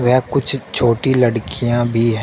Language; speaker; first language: Hindi; native; Hindi